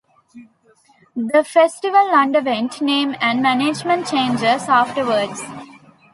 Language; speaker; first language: English; non-native, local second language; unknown